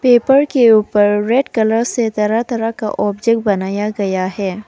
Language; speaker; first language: Hindi; early bilingual, other home language; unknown